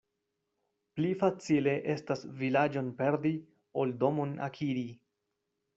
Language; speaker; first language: Esperanto; non-native, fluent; Spanish